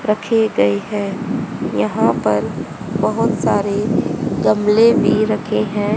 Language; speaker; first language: Hindi; native; Hindi